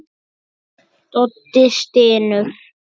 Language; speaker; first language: Icelandic; native; Icelandic